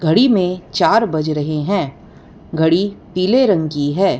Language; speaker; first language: Hindi; non-native, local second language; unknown